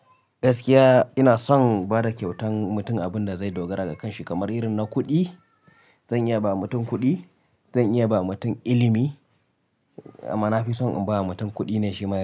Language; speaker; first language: Hausa; native; Hausa